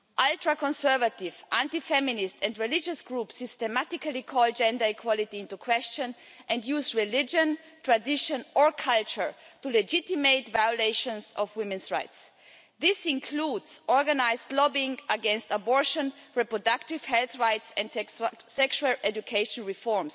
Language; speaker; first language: English; non-native, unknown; German